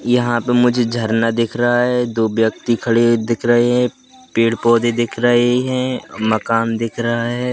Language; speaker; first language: Hindi; native; Hindi